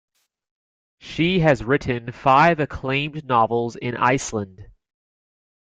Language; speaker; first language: English; native; English